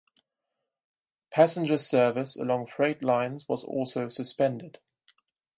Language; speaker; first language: English; non-native, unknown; German